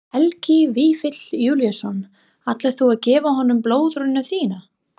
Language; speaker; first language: Icelandic; non-native, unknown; English